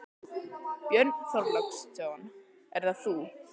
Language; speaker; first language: Icelandic; native; Icelandic